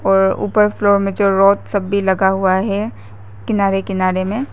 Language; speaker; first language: Hindi; non-native, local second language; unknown